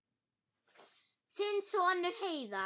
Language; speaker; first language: Icelandic; non-native, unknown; German